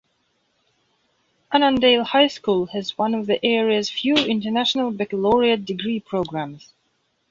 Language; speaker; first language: English; non-native, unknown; Belarusian